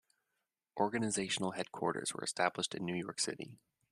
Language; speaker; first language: English; native; English